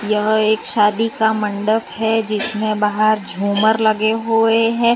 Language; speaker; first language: Hindi; non-native, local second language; Gujarati